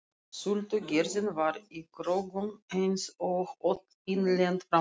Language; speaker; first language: Icelandic; non-native, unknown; Russian